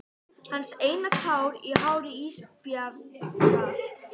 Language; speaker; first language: Icelandic; non-native, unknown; English